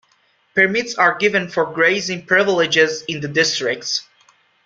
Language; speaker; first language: English; non-native, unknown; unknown